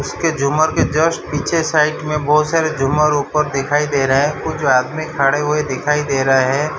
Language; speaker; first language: Hindi; non-native, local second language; Gujarati